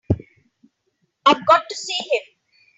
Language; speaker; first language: English; non-native, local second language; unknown